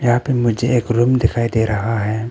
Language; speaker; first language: Hindi; non-native, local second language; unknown